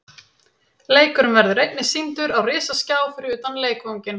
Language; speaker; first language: Icelandic; native; Icelandic